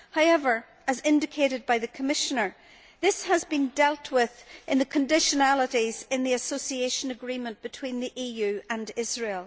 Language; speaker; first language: English; native; English